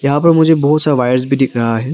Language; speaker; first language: Hindi; non-native, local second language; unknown